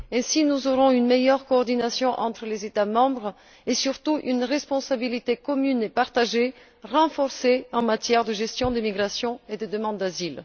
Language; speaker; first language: French; non-native, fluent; Bulgarian